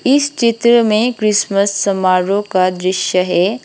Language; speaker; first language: Hindi; non-native, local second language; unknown